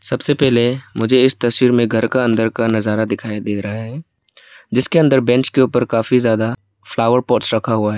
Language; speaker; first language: Hindi; non-native, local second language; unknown